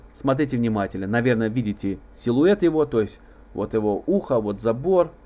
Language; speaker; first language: Russian; non-native, local second language; Azerbaijani